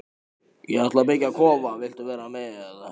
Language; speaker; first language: Icelandic; native; Icelandic